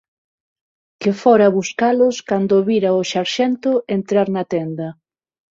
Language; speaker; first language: Galician; non-native, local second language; Spanish